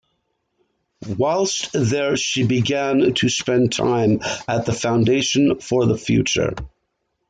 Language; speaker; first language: English; native; English